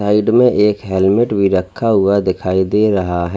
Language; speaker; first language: Hindi; native; Hindi